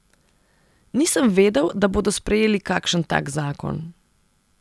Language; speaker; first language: Slovenian; non-native, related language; Serbian